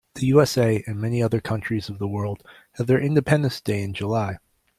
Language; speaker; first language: English; native; English